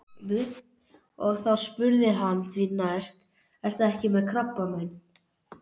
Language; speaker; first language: Icelandic; native; Icelandic